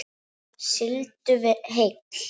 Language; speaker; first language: Icelandic; native; Icelandic